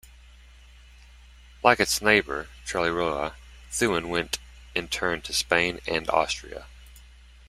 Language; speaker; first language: English; native; English